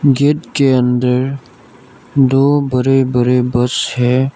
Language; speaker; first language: Hindi; non-native, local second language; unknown